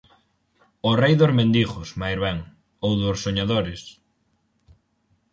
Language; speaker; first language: Galician; native; Galician